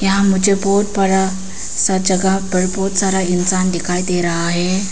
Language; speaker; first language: Hindi; non-native, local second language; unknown